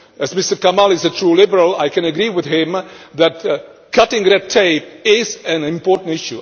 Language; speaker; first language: English; non-native, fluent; Czech